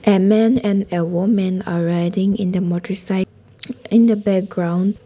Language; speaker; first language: English; non-native, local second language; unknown